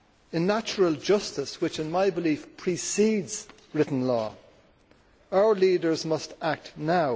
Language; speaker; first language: English; native; English